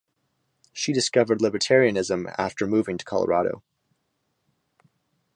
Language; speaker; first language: English; native; English